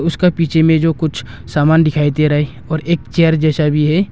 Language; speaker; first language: Hindi; non-native, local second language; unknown